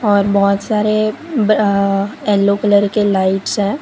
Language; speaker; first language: Hindi; non-native, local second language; Gujarati